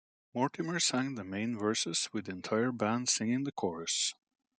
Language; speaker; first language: English; native; English